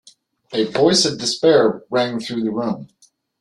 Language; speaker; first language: English; native; English